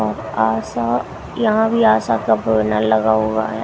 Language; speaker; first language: Hindi; native; Hindi